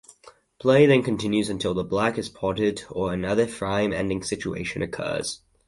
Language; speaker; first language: English; native; English